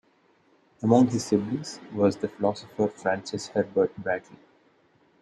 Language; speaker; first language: English; non-native, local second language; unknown